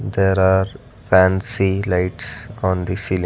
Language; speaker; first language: English; non-native, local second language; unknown